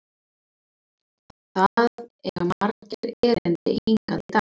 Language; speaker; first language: Icelandic; non-native, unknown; English